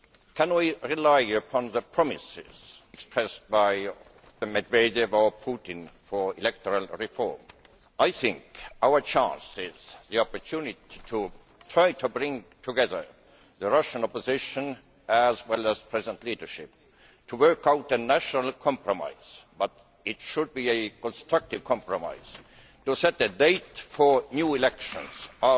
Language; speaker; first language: English; non-native, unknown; Estonian